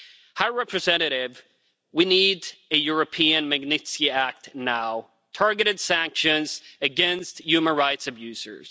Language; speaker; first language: English; non-native, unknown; Swedish